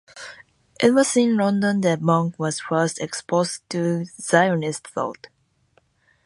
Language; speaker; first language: English; non-native, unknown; Japanese